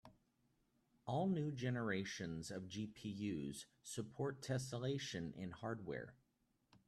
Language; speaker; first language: English; native; English